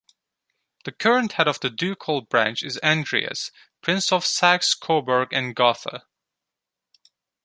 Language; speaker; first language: English; non-native, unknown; Turkish